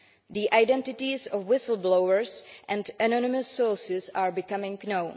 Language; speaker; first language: English; non-native, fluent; Czech